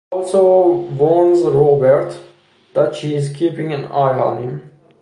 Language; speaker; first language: English; non-native, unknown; Persian